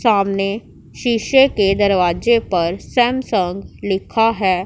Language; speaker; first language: Hindi; non-native, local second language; Punjabi